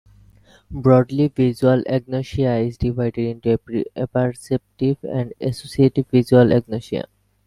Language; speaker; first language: English; non-native, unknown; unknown